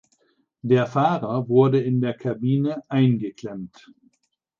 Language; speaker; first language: German; native; German